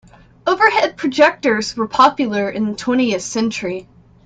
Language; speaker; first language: English; native; English